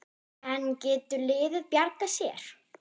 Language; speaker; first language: Icelandic; non-native, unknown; German